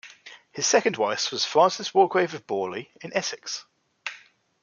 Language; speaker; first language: English; native; English